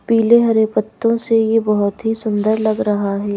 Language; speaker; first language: Hindi; native; Hindi